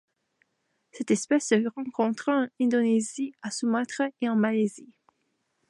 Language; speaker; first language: French; native; French